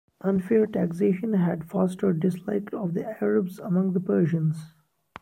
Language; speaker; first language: English; non-native, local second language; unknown